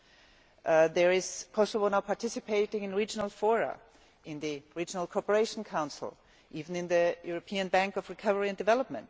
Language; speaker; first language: English; non-native, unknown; German